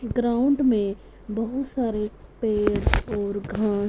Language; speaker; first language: Hindi; non-native, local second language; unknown